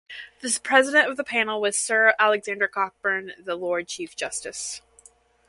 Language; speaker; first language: English; native; English